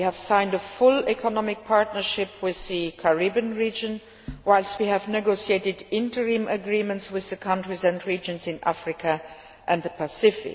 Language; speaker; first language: English; non-native, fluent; Luxembourgish